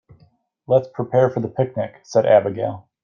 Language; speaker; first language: English; native; English